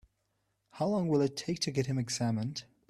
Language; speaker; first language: English; non-native, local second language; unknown